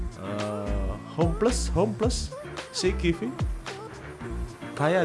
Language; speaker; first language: Korean; non-native, learner; Indonesian